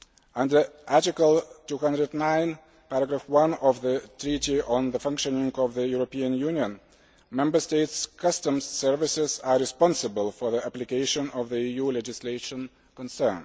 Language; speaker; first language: English; non-native, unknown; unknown